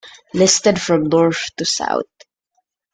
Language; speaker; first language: English; non-native, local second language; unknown